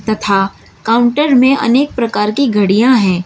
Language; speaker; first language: Hindi; native; Hindi